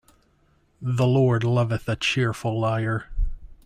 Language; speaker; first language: English; native; English